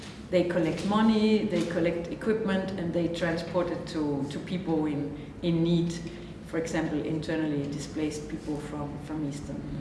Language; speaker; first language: English; non-native, fluent; Danish